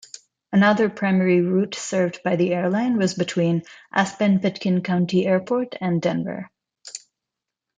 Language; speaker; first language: English; non-native, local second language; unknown